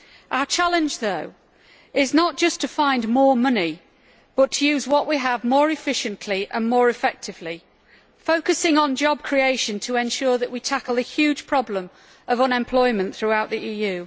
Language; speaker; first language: English; native; English